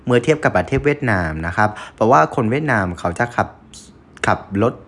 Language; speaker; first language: Thai; non-native, fluent; Vietnamese